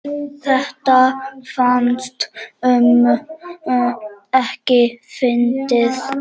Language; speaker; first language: Icelandic; non-native, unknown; Czech